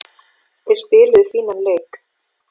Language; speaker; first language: Icelandic; native; Icelandic